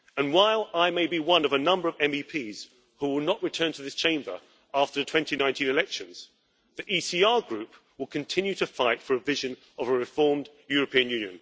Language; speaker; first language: English; native; English